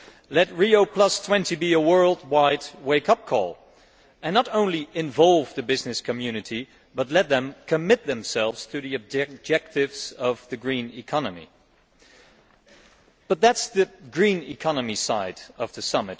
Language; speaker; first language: English; non-native, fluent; Dutch